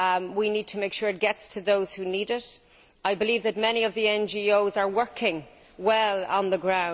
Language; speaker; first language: English; native; English